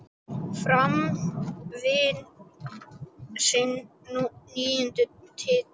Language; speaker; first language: Icelandic; native; Icelandic